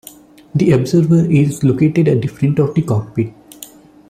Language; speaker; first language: English; non-native, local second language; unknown